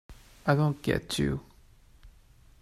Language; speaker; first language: English; non-native, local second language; Cantonese